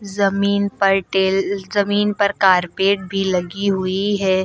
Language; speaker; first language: Hindi; native; Hindi